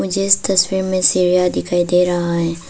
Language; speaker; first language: Hindi; early bilingual, other home language; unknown